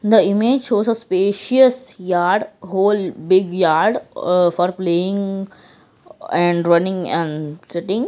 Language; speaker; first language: English; non-native, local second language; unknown